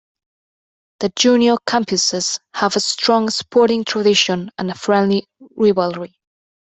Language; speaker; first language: English; non-native, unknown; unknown